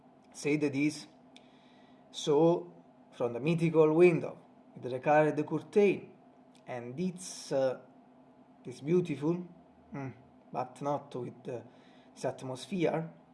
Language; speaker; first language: English; non-native, learner; Italian